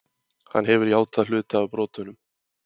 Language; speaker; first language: Icelandic; native; Icelandic